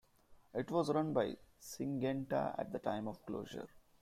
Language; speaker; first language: English; non-native, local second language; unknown